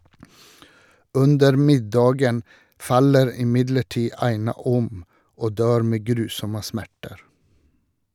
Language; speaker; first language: Norwegian; non-native, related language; Swedish